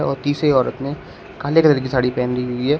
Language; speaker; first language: Hindi; native; Hindi